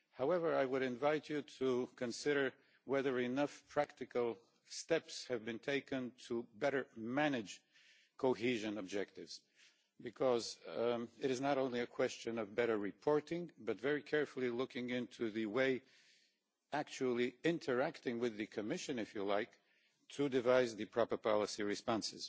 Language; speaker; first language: English; non-native, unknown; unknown